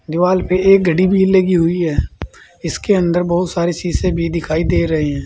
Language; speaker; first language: Hindi; native; Hindi